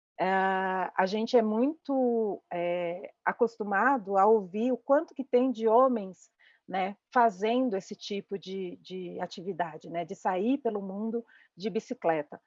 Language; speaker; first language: Portuguese; native; Portuguese